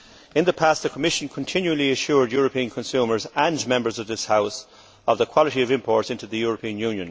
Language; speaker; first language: English; native; English